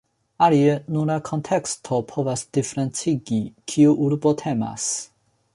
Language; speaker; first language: Esperanto; non-native, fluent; Chinese